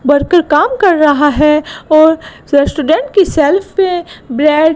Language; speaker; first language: Hindi; non-native, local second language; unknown